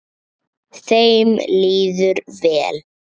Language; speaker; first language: Icelandic; native; Icelandic